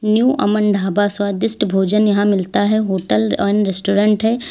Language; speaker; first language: Hindi; native; Hindi